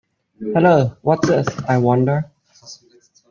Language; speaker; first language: English; native; English